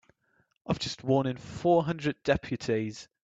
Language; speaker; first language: English; native; English